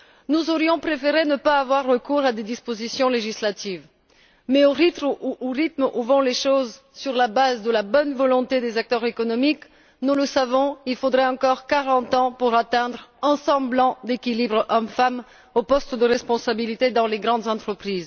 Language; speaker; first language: French; non-native, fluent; Bulgarian